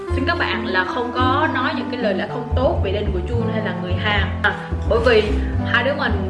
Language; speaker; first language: Vietnamese; native; Vietnamese